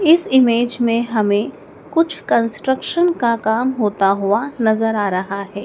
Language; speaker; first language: Hindi; native; Hindi